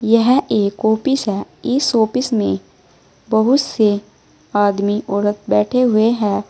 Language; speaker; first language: Hindi; native; Hindi